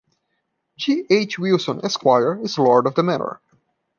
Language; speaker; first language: English; non-native, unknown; Portuguese